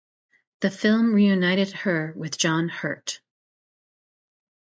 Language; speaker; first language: English; native; English